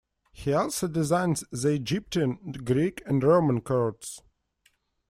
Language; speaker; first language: English; non-native, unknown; Russian